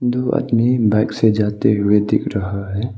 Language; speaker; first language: Hindi; non-native, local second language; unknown